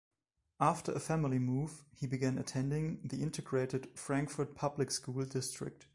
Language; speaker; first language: English; non-native, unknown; German